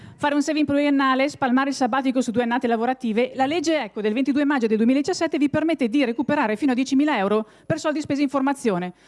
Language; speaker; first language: Italian; native; Italian